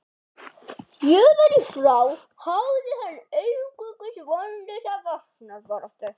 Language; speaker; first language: Icelandic; native; Icelandic